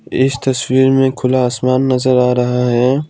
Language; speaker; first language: Hindi; non-native, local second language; Assamese